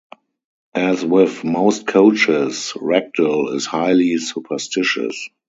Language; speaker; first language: English; non-native, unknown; German